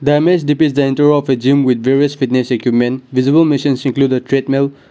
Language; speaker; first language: English; non-native, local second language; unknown